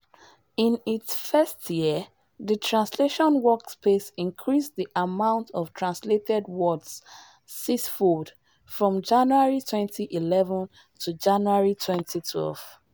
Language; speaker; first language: English; non-native, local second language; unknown